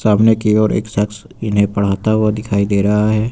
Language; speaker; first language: Hindi; native; Hindi